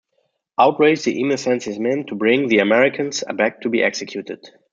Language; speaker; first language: English; non-native, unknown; German